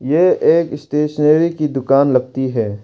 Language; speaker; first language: Hindi; non-native, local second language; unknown